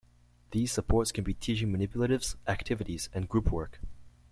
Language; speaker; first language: English; native; English